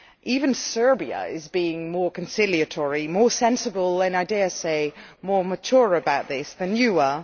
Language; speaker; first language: English; non-native, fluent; Dutch